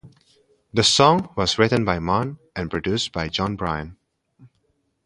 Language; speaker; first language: English; non-native, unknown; Indonesian